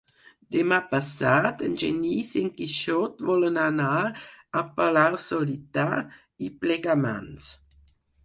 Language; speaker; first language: Catalan; non-native, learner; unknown